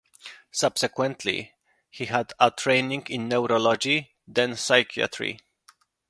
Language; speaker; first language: English; non-native, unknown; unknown